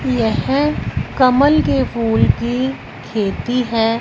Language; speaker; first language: Hindi; non-native, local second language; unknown